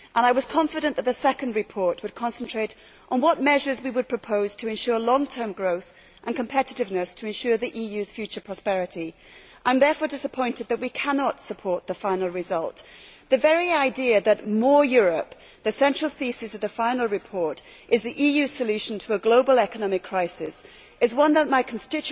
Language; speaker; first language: English; native; English